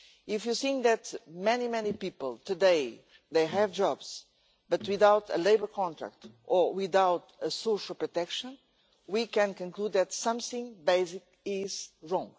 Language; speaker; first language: English; non-native, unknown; Portuguese